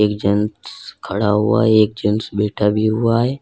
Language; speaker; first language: Hindi; native; Hindi